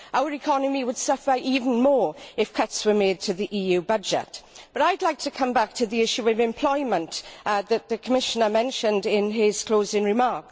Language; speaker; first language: English; native; English